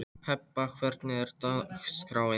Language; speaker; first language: Icelandic; non-native, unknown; Polish